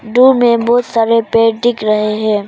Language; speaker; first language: Hindi; non-native, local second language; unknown